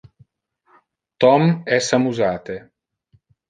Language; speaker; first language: Interlingua; non-native, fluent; Italian